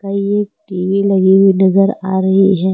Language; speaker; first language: Hindi; native; Hindi